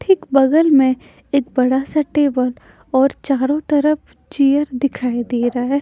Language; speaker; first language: Hindi; non-native, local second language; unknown